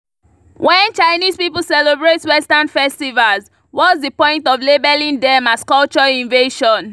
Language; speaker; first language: English; non-native, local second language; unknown